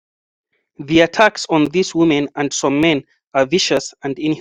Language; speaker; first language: English; non-native, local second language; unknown